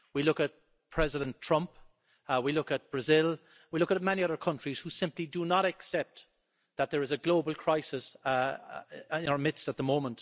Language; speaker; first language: English; native; English